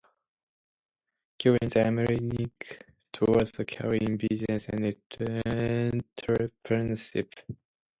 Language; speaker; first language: English; non-native, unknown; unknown